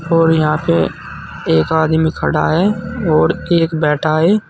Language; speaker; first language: Hindi; native; Hindi